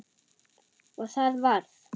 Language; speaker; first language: Icelandic; non-native, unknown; German